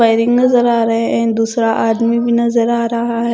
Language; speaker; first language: Hindi; non-native, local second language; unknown